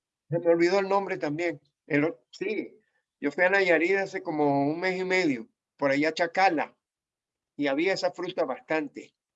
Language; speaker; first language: Spanish; native; Spanish